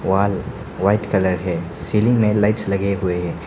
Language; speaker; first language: Hindi; non-native, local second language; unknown